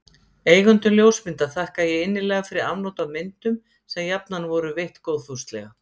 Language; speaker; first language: Icelandic; native; Icelandic